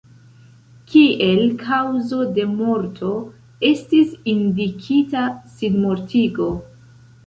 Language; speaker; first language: Esperanto; non-native, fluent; Central Kurdish